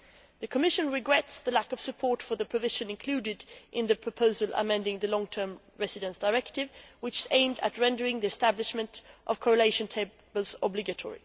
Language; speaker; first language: English; non-native, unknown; Swedish